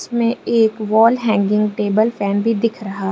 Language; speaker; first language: Hindi; non-native, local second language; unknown